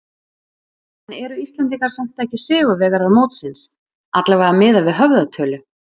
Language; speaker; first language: Icelandic; native; Icelandic